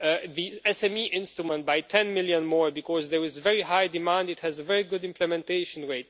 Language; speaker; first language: English; non-native, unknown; Romanian